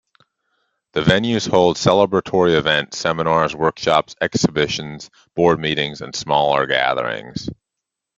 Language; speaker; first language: English; native; English